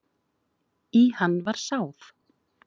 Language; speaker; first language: Icelandic; native; Icelandic